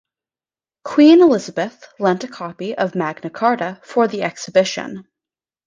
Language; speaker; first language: English; native; English